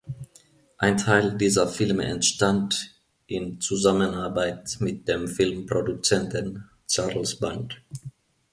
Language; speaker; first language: German; non-native, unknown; Finnish